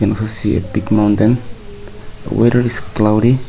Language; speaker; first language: English; non-native, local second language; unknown